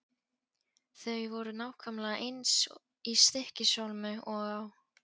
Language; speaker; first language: Icelandic; non-native, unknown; Polish